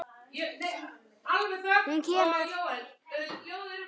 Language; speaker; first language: Icelandic; native; Icelandic